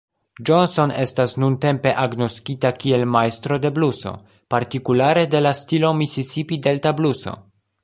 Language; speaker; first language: Esperanto; non-native, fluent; Polish